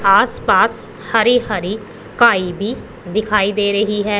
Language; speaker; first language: Hindi; non-native, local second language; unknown